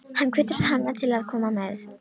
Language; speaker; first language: Icelandic; non-native, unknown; Romanian